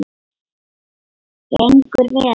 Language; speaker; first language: Icelandic; non-native, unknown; Lithuanian